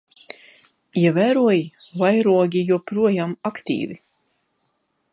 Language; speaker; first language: Latvian; non-native, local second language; Russian